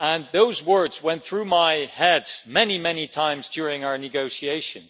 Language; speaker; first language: English; non-native, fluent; Dutch